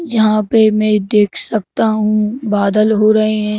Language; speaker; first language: Hindi; native; Hindi